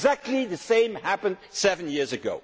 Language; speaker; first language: English; non-native, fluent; Dutch